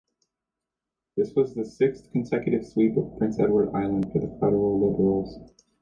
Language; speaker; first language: English; native; English